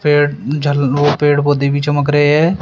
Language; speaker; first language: Hindi; native; Hindi